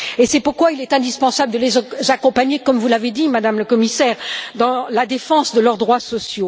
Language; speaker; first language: French; native; French